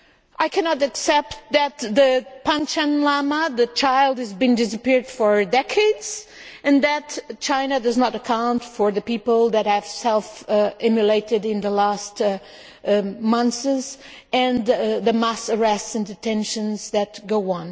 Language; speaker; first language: English; non-native, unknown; Portuguese